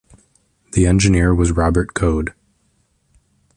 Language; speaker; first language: English; native; English